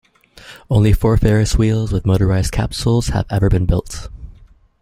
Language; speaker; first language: English; native; English